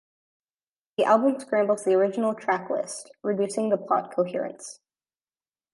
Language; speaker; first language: English; native; English